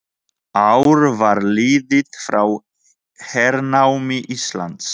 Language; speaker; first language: Icelandic; non-native, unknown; Polish